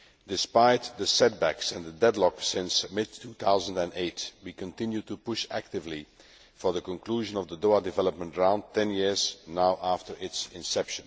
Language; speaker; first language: English; non-native, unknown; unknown